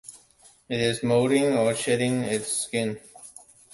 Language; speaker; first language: English; non-native, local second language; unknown